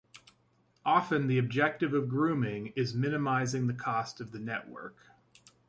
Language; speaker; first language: English; native; English